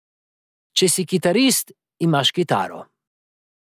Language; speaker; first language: Slovenian; native; Slovenian